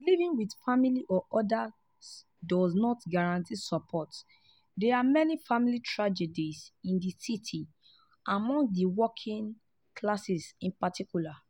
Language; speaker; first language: English; non-native, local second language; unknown